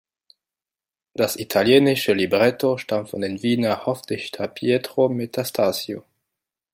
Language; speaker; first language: German; non-native, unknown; French